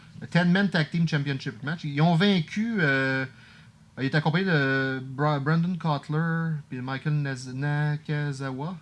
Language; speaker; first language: French; native; French